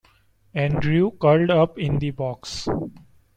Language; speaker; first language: English; non-native, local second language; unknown